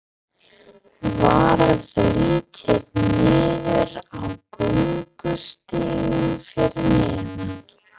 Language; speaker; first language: Icelandic; non-native, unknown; English